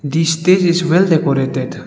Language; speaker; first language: English; non-native, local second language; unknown